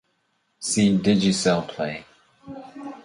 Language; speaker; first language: English; native; English